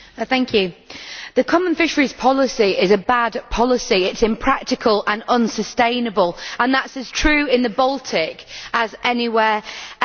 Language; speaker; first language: English; native; English